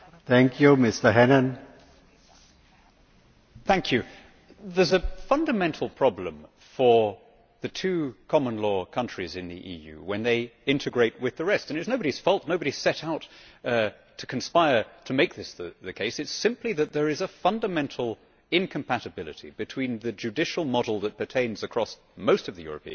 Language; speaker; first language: English; native; English